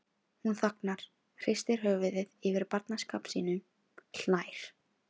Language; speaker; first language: Icelandic; non-native, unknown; Filipino